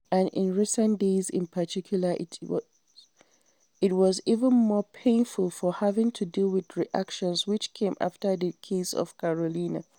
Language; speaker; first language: English; non-native, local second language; Hausa